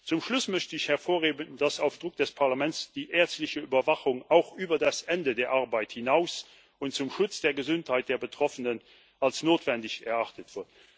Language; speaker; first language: German; non-native, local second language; Luxembourgish